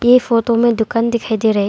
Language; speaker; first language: Hindi; non-native, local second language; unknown